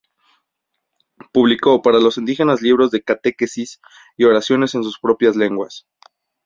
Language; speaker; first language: Spanish; native; Spanish